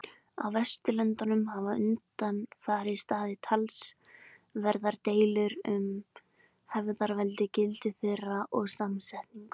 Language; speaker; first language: Icelandic; native; Icelandic